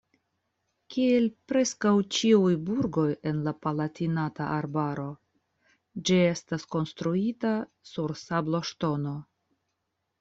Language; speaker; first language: Esperanto; non-native, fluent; Russian